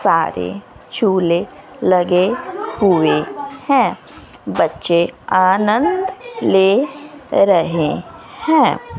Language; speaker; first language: Hindi; native; Hindi